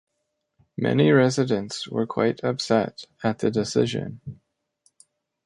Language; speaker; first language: English; native; English